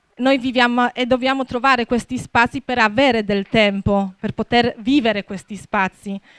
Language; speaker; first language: Italian; non-native, fluent; Polish